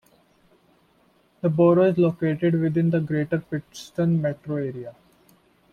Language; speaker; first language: English; non-native, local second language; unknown